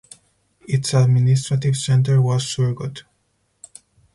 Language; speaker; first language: English; non-native, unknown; Spanish